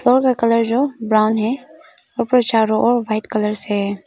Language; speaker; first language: Hindi; non-native, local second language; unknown